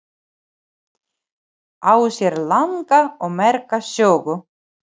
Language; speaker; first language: Icelandic; non-native, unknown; Ukrainian